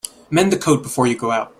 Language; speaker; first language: English; native; English